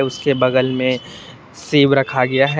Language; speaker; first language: Hindi; non-native, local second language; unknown